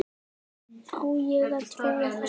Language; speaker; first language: Icelandic; native; Icelandic